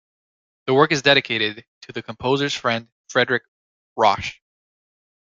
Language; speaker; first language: English; native; English